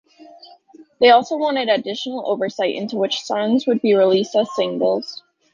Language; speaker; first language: English; native; English